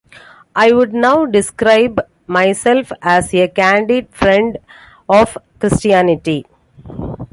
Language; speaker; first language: English; non-native, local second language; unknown